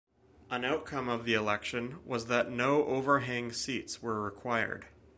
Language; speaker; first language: English; native; English